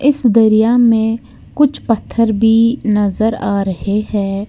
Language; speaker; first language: Hindi; native; Hindi